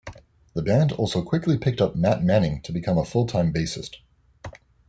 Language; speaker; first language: English; native; English